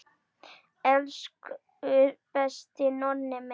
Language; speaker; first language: Icelandic; native; Icelandic